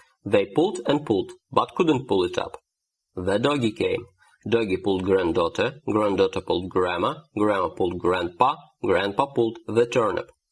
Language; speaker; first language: English; non-native, fluent; Russian